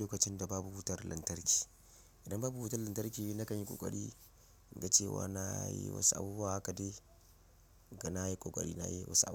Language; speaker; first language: Hausa; non-native, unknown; Yoruba